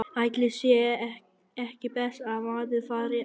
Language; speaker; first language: Icelandic; non-native, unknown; Vietnamese